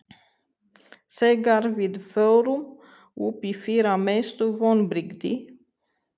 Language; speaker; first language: Icelandic; non-native, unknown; Romanian